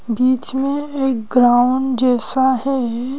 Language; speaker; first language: Hindi; native; Hindi